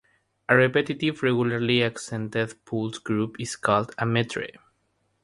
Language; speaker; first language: English; non-native, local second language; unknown